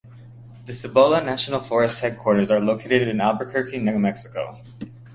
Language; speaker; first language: English; native; English